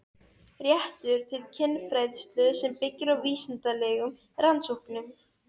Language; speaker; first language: Icelandic; non-native, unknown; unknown